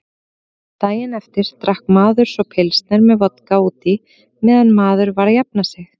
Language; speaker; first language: Icelandic; native; Icelandic